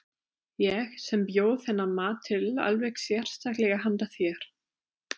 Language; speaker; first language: Icelandic; non-native, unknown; German